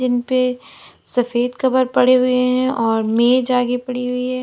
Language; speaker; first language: Hindi; native; Hindi